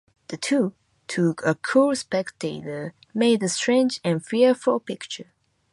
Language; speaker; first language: English; non-native, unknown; Japanese